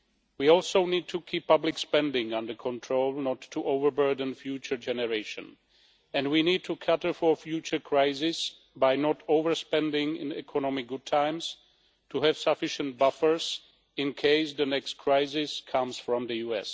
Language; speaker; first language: English; non-native, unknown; Czech